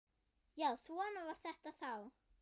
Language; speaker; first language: Icelandic; non-native, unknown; German